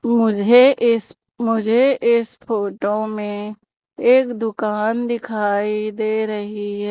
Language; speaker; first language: Hindi; native; Hindi